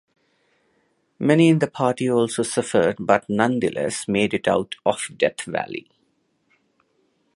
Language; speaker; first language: English; non-native, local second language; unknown